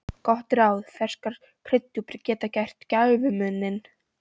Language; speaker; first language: Icelandic; non-native, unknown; Polish